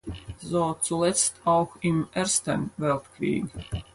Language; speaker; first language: German; non-native, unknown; Latvian